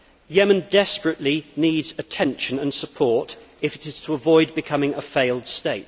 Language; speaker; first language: English; native; English